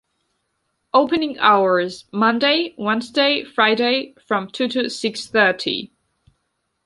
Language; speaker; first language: English; non-native, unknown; Georgian